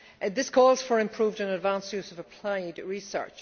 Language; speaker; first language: English; native; English